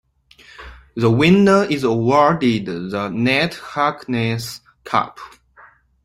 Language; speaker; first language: English; non-native, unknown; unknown